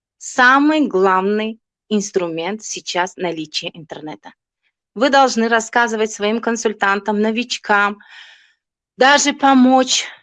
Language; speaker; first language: Russian; non-native, local second language; Tajik